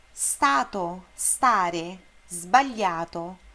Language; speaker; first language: Italian; non-native, fluent; Portuguese